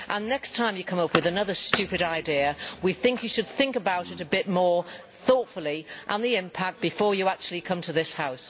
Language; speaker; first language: English; native; English